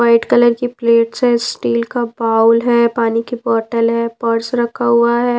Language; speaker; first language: Hindi; non-native, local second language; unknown